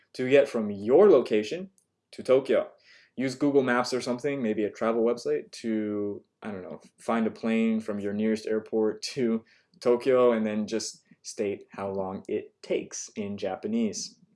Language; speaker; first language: English; native; English